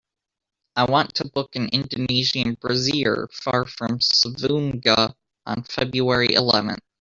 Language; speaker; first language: English; native; English